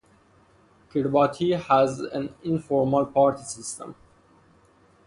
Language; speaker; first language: English; non-native, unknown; Persian